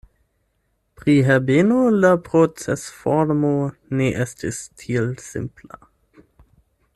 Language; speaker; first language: Esperanto; non-native, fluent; German